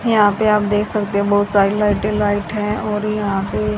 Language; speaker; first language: Hindi; native; Hindi